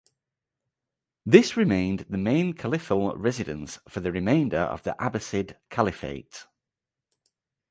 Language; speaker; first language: English; native; English